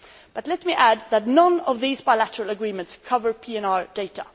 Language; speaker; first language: English; non-native, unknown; Swedish